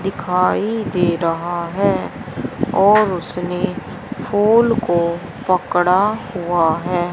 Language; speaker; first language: Hindi; native; Hindi